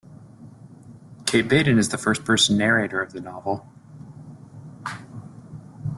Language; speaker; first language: English; native; English